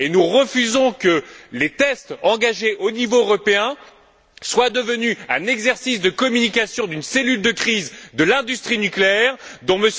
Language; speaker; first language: French; native; French